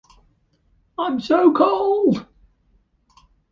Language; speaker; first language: English; native; English